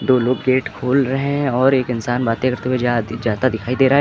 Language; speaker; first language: Hindi; native; Hindi